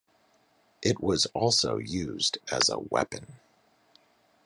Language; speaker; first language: English; native; English